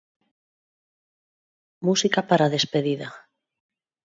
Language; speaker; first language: Galician; non-native, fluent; Spanish